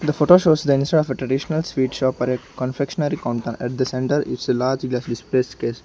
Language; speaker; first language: English; non-native, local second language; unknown